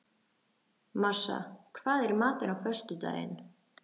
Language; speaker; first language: Icelandic; native; Icelandic